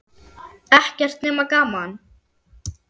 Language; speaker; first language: Icelandic; non-native, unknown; German